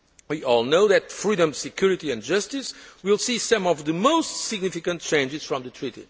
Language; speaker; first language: English; non-native, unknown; Portuguese